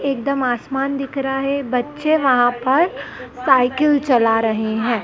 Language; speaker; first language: Hindi; native; Hindi